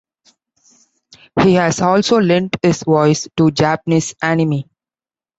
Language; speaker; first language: English; non-native, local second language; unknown